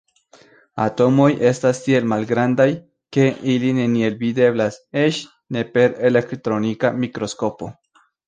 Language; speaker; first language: Esperanto; non-native, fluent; Spanish